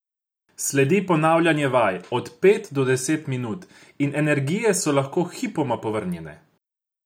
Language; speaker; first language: Slovenian; non-native, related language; Croatian